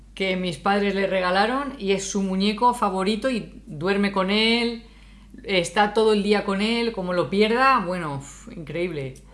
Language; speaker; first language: Spanish; native; Spanish